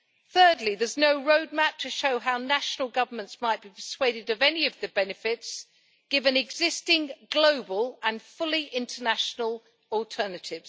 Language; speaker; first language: English; native; English